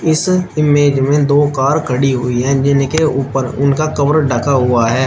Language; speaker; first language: Hindi; native; Hindi